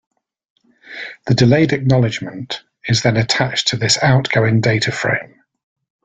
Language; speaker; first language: English; native; English